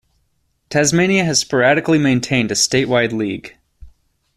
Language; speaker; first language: English; native; English